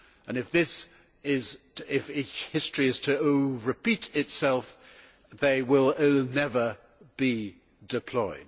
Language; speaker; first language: English; native; English